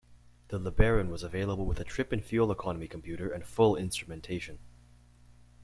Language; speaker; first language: English; native; English